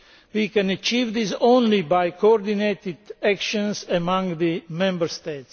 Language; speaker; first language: English; non-native, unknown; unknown